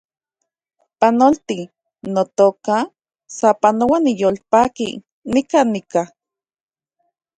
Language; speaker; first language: Central Puebla Nahuatl; native; Central Puebla Nahuatl